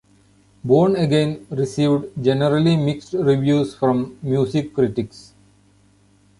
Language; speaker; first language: English; non-native, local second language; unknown